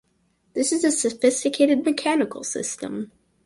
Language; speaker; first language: English; native; English